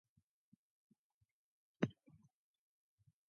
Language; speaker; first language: English; non-native, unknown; Mongolian